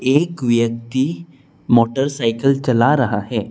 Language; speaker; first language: Hindi; non-native, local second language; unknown